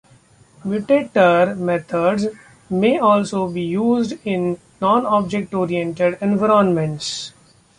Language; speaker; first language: English; non-native, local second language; Marathi